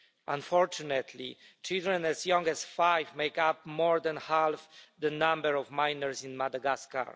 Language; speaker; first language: English; non-native, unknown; Polish